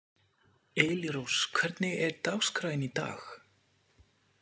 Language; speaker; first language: Icelandic; non-native, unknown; French